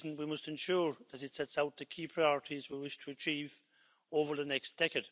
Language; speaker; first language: English; native; English